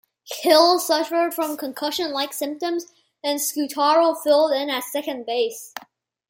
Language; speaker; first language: English; non-native, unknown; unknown